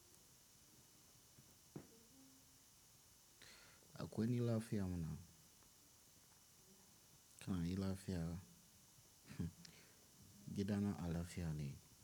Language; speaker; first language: Hausa; non-native, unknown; Tiv